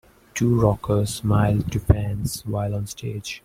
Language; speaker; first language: English; non-native, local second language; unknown